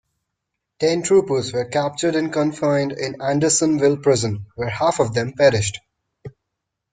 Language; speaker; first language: English; non-native, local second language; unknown